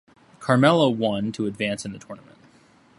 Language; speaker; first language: English; native; English